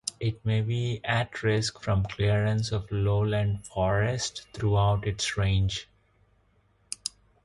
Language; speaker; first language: English; non-native, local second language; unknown